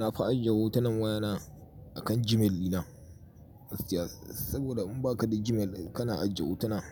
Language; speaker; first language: Hausa; native; Hausa